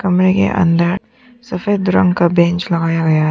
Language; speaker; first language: Hindi; non-native, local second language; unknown